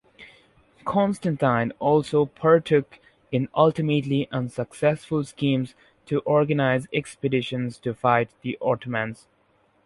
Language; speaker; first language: English; non-native, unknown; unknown